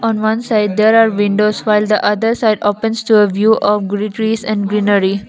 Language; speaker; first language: English; non-native, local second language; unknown